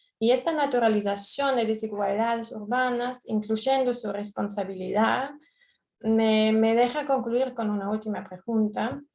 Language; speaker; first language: Spanish; non-native, fluent; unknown